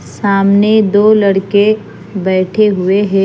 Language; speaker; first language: Hindi; non-native, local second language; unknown